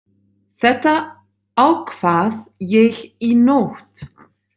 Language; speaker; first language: Icelandic; non-native, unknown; Dutch